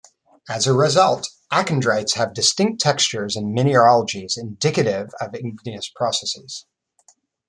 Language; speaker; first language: English; native; English